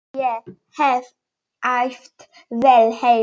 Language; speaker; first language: Icelandic; non-native, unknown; Polish